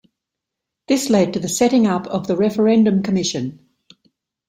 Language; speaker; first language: English; native; English